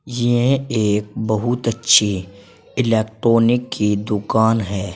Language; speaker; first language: Hindi; native; Hindi